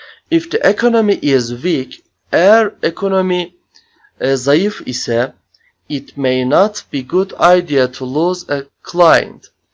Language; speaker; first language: English; non-native, fluent; Turkish